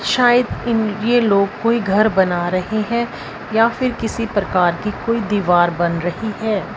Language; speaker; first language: Hindi; non-native, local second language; Punjabi